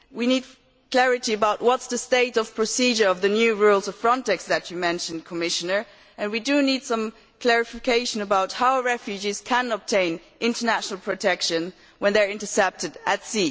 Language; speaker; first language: English; non-native, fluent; German